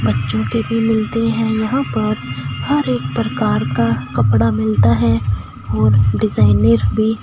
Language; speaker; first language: Hindi; non-native, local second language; Punjabi